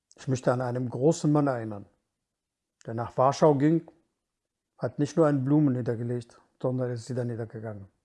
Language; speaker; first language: German; non-native, fluent; Kurdish